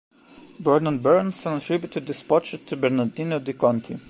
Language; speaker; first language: English; non-native, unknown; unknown